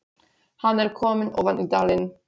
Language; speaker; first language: Icelandic; non-native, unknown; Polish